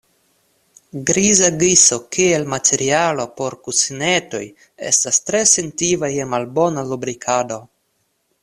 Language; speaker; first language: Esperanto; non-native, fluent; Russian